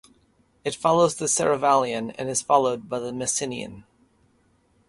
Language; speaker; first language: English; native; English